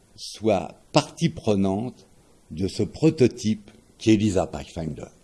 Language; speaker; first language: French; native; French